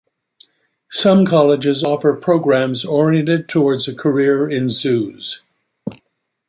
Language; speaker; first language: English; native; English